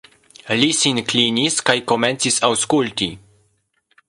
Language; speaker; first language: Esperanto; non-native, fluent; Polish